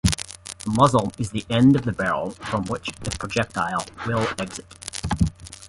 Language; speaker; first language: English; native; English